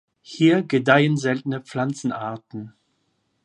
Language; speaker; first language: German; non-native, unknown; French